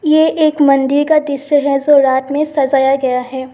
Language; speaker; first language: Hindi; non-native, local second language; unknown